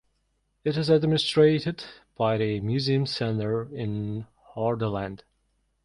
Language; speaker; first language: English; non-native, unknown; Mongolian